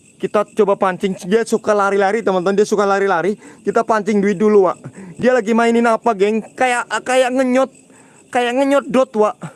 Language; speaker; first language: Indonesian; non-native, local second language; Javanese